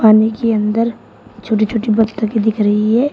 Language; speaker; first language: Hindi; native; Hindi